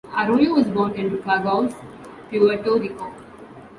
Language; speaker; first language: English; non-native, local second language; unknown